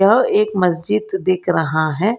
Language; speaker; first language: Hindi; non-native, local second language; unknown